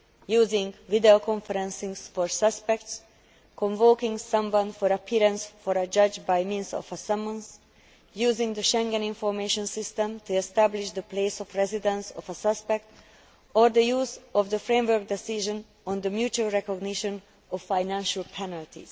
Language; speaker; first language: English; non-native, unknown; Hungarian